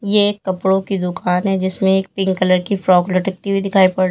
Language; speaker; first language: Hindi; native; Hindi